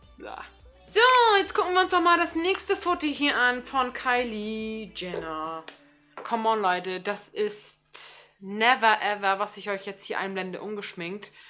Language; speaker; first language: German; early bilingual, other home language; Turkish